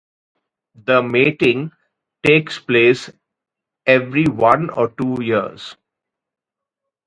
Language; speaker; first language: English; native; English